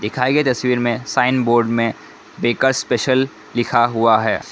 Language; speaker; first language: Hindi; non-native, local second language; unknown